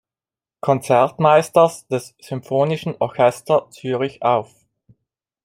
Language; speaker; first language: German; non-native, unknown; Italian